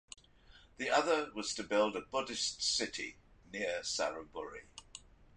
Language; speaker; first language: English; native; English